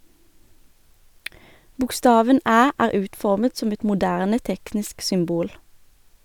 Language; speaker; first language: Norwegian; native; Norwegian